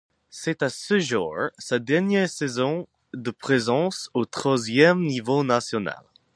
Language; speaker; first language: French; non-native, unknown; English